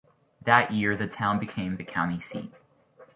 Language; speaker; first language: English; native; English